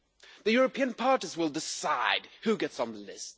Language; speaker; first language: English; non-native, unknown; Swedish